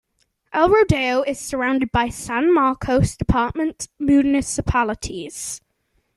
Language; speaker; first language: English; native; English